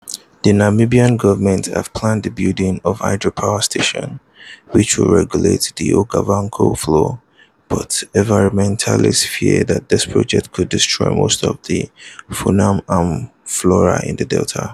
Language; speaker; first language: English; non-native, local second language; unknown